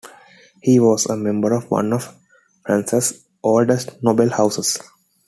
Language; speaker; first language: English; non-native, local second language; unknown